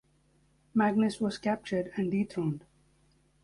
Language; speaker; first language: English; native; English